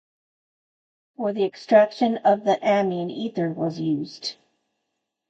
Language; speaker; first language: English; native; English